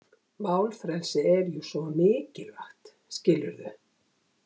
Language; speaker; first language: Icelandic; native; Icelandic